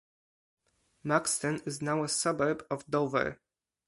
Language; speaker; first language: English; non-native, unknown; Polish